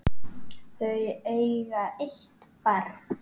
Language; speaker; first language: Icelandic; native; Icelandic